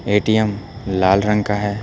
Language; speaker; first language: Hindi; native; Hindi